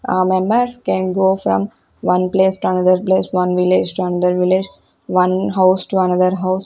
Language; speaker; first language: English; non-native, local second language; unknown